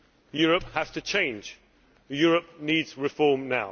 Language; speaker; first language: English; native; English